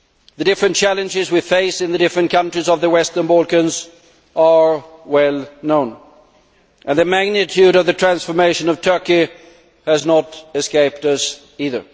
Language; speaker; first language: English; non-native, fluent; Swedish